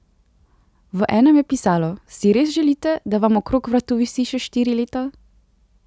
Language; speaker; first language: Slovenian; native; Slovenian